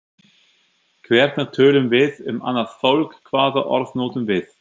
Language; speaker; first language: Icelandic; non-native, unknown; German